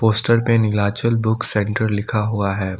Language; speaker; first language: Hindi; non-native, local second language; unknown